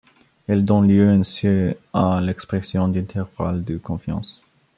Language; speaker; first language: French; non-native, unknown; Bulgarian